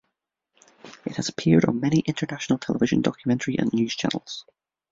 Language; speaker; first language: English; native; English